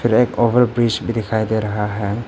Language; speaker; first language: Hindi; non-native, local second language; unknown